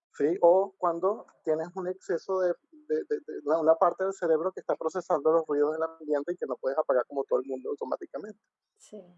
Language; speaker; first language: Spanish; native; Spanish